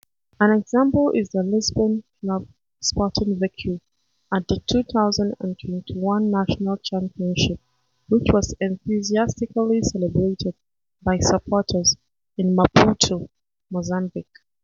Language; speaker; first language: English; non-native, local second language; Hausa